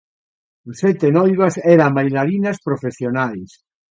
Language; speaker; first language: Galician; native; Galician